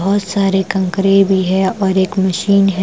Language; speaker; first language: Hindi; non-native, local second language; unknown